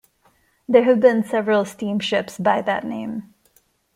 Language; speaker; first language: English; non-native, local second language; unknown